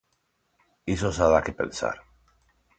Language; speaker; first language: Galician; non-native, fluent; Spanish